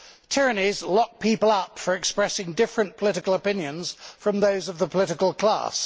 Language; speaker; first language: English; native; English